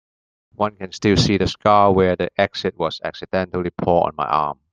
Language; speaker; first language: English; non-native, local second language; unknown